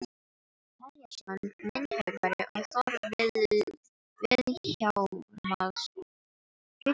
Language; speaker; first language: Icelandic; non-native, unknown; Filipino